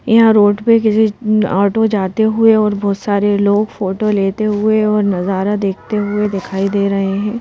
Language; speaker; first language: Hindi; native; Hindi